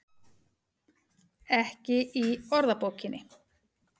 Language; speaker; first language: Icelandic; native; Icelandic